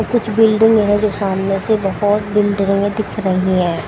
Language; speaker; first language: Hindi; native; Hindi